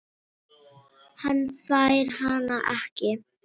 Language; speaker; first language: Icelandic; non-native, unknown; Filipino